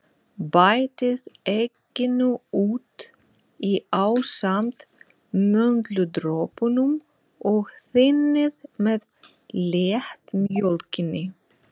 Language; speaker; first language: Icelandic; non-native, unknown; Russian